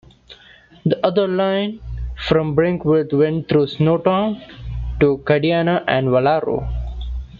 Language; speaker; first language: English; non-native, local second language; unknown